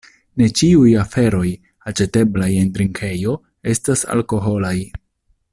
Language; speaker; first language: Esperanto; non-native, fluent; Italian